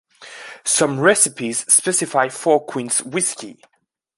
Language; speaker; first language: English; non-native, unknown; French